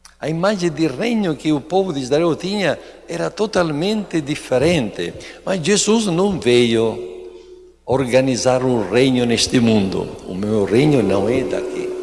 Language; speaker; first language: Portuguese; non-native, fluent; Italian